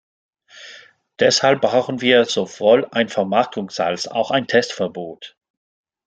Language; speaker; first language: German; non-native, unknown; French